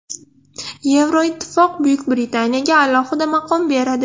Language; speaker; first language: Uzbek; non-native, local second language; Russian